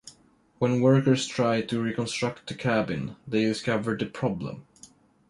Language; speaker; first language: English; non-native, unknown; Swedish